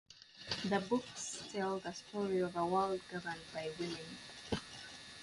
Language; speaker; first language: English; native; English